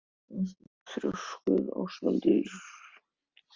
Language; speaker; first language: Icelandic; native; Icelandic